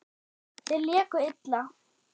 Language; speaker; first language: Icelandic; non-native, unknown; German